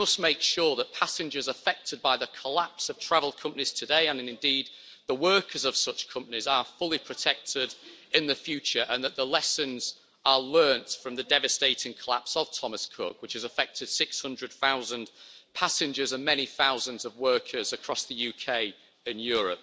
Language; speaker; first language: English; native; English